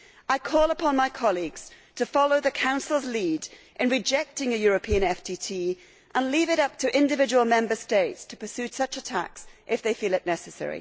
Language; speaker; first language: English; native; English